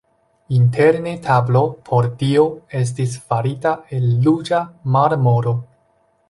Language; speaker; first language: Esperanto; non-native, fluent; Chinese